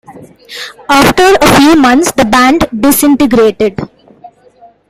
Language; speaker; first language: English; non-native, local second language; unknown